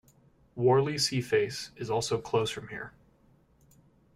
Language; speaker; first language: English; native; English